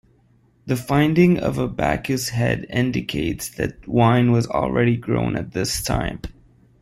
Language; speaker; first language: English; non-native, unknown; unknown